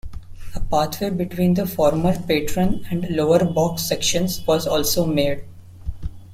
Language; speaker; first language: English; non-native, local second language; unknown